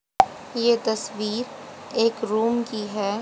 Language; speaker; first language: Hindi; native; Hindi